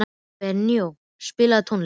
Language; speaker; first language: Icelandic; native; Icelandic